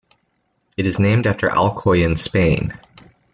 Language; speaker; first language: English; native; English